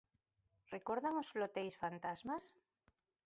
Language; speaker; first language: Galician; native; Galician